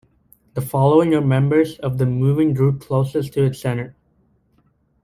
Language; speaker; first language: English; native; English